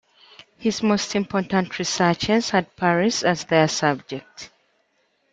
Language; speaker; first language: English; native; English